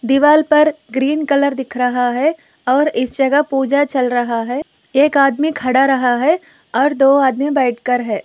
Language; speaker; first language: Hindi; non-native, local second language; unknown